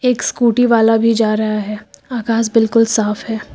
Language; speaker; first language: Hindi; native; Hindi